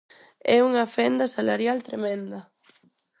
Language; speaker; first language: Galician; non-native, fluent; Spanish